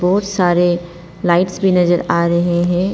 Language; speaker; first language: Hindi; non-native, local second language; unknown